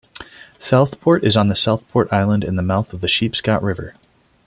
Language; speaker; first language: English; non-native, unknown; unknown